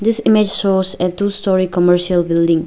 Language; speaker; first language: English; non-native, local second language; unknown